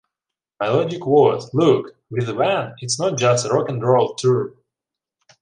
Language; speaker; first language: English; non-native, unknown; Ukrainian